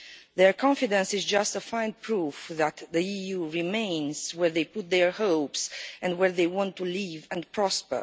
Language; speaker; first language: English; non-native, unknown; Romanian